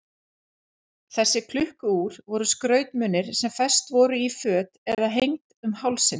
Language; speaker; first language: Icelandic; native; Icelandic